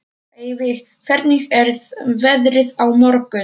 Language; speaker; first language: Icelandic; non-native, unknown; Polish